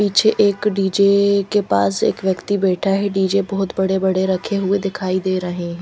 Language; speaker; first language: Hindi; non-native, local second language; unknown